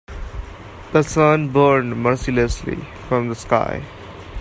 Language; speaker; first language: English; non-native, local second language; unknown